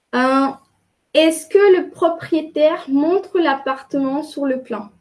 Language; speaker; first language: French; non-native, fluent; Spanish